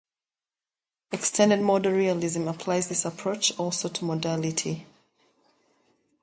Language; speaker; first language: English; native; English